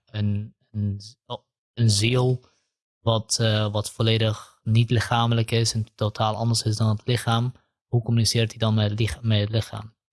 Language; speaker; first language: Dutch; early bilingual, other home language; Kurdish